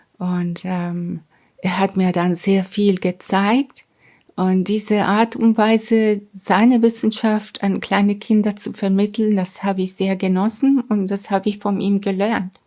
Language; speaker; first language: German; non-native, fluent; Spanish